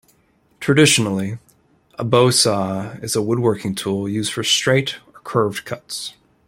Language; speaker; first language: English; native; English